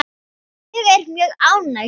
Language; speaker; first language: Icelandic; non-native, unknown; Thai